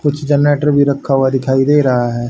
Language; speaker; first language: Hindi; native; Hindi